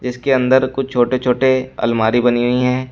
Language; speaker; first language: Hindi; native; Hindi